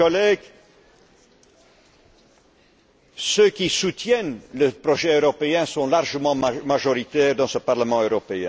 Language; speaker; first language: French; non-native, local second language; Dutch